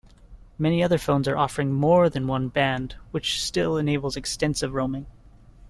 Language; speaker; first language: English; native; English